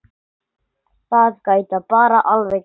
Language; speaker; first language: Icelandic; non-native, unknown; English